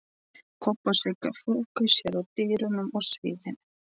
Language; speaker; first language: Icelandic; non-native, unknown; Polish